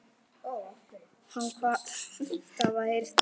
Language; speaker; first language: Icelandic; native; Icelandic